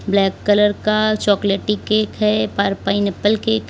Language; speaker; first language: Hindi; native; Hindi